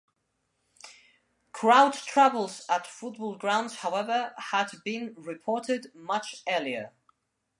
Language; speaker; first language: English; non-native, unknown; Spanish